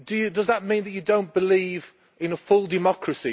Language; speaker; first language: English; native; English